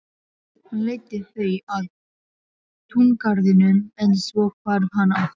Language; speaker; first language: Icelandic; non-native, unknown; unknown